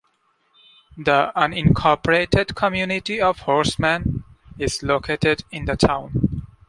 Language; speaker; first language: English; non-native, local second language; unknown